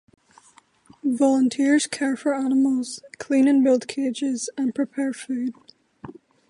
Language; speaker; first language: English; native; English